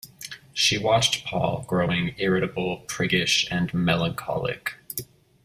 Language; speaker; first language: English; native; English